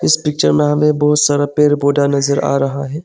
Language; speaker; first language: Hindi; non-native, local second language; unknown